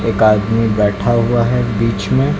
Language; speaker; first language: Hindi; native; Hindi